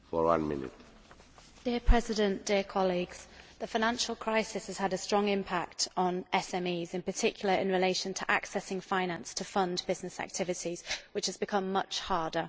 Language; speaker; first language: English; native; English